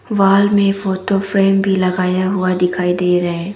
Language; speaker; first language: Hindi; non-native, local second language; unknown